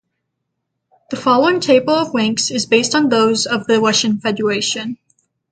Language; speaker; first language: English; native; English